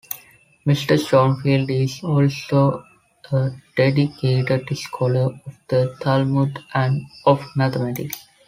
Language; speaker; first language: English; non-native, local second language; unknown